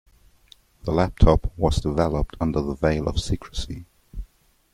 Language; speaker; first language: English; non-native, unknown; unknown